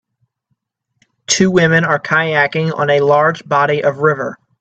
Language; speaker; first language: English; native; English